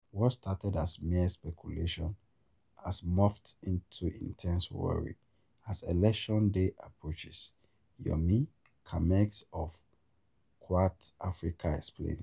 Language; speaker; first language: English; non-native, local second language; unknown